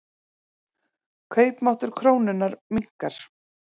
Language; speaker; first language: Icelandic; native; Icelandic